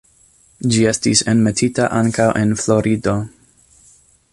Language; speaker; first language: Esperanto; non-native, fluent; English